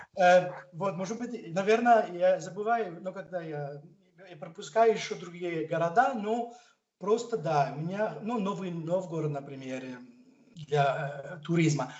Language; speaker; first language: Russian; non-native, fluent; French